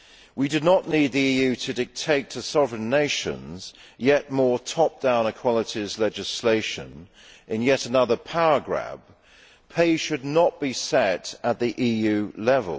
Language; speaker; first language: English; native; English